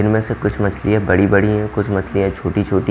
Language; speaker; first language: Hindi; native; Hindi